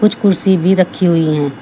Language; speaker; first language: Hindi; native; Hindi